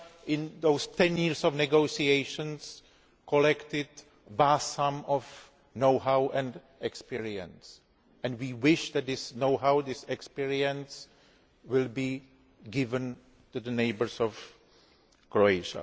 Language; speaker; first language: English; non-native, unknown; Greek